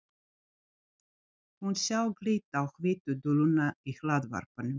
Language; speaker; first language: Icelandic; non-native, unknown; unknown